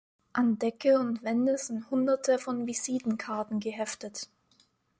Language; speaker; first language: German; native; German